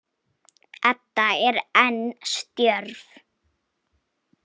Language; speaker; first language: Icelandic; non-native, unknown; Polish